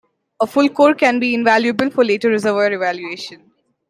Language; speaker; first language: English; non-native, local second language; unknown